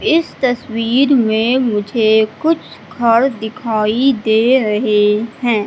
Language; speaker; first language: Hindi; native; Hindi